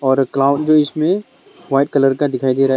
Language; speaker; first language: Hindi; non-native, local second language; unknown